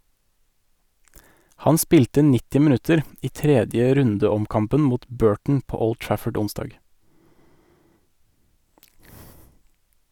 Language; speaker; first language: Norwegian; native; Norwegian